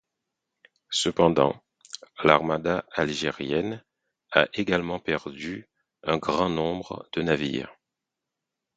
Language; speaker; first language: French; non-native, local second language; Haitian Creole